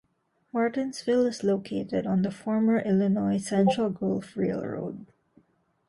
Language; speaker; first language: English; non-native, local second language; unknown